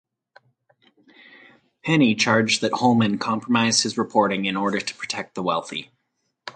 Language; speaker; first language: English; native; English